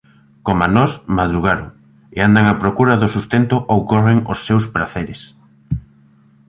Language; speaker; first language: Galician; native; Galician